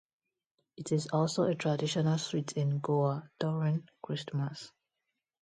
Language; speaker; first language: English; non-native, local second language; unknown